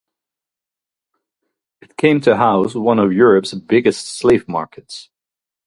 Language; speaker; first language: English; non-native, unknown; Dutch